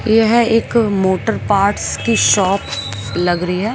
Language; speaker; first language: Hindi; native; Hindi